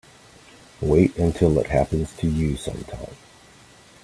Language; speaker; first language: English; native; English